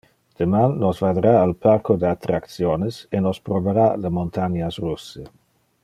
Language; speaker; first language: Interlingua; non-native, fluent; Dutch